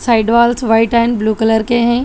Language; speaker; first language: Hindi; non-native, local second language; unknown